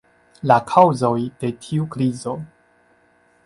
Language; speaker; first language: Esperanto; non-native, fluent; Chinese